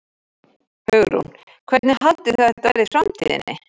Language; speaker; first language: Icelandic; native; Icelandic